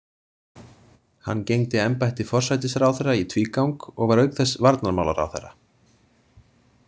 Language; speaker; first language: Icelandic; native; Icelandic